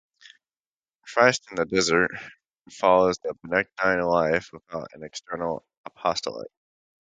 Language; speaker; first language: English; native; English